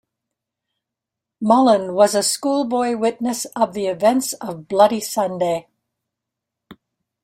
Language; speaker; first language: English; native; English